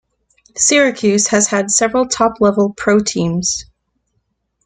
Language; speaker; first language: English; native; English